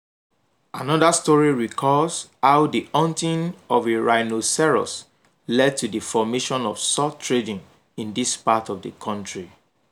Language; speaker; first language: English; non-native, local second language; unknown